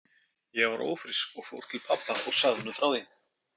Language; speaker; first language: Icelandic; native; Icelandic